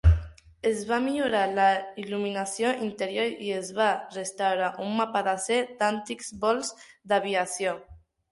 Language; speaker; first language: Catalan; non-native, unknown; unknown